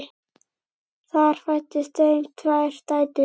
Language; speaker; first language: Icelandic; native; Icelandic